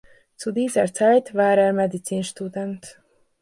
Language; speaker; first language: German; non-native, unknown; Hungarian